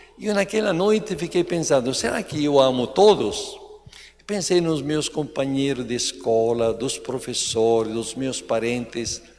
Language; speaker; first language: Portuguese; non-native, fluent; Italian